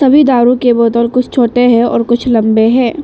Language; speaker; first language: Hindi; non-native, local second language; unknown